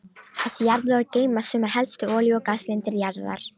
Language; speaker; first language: Icelandic; non-native, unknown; Romanian